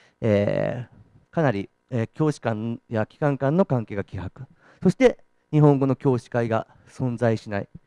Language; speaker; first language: Japanese; native; Japanese